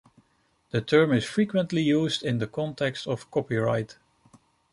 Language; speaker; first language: English; non-native, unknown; Dutch